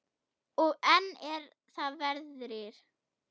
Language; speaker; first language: Icelandic; non-native, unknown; German